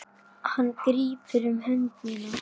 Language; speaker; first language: Icelandic; native; Icelandic